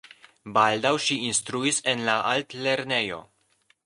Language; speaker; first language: Esperanto; non-native, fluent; Polish